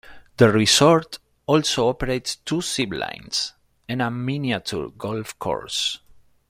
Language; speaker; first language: English; non-native, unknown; Spanish